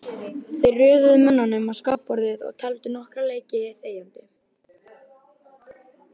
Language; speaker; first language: Icelandic; native; Icelandic